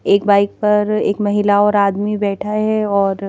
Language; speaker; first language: Hindi; native; Hindi